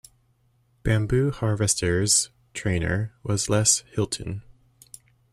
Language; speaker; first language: English; native; English